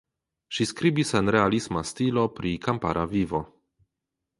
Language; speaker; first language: Esperanto; non-native, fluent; Polish